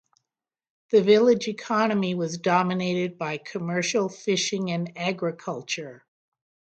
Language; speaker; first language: English; native; English